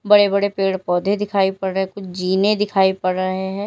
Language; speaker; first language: Hindi; native; Hindi